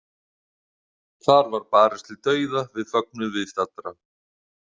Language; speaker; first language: Icelandic; native; Icelandic